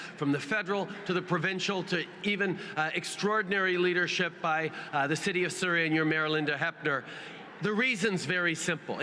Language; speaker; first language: English; native; English